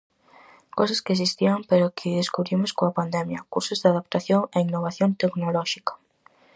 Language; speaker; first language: Galician; native; Galician